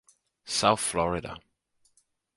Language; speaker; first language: English; non-native, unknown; Danish